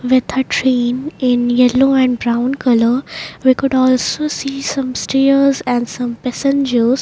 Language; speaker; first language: English; non-native, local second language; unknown